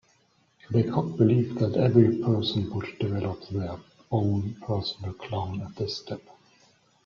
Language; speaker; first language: English; non-native, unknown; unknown